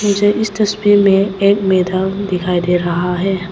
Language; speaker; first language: Hindi; non-native, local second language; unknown